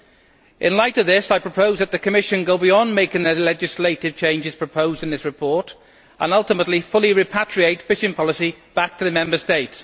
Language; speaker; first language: English; native; English